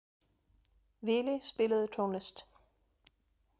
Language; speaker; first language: Icelandic; non-native, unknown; German